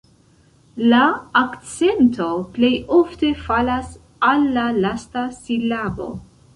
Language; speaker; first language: Esperanto; non-native, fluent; Central Kurdish